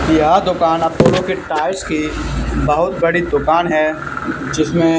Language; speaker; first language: Hindi; native; Hindi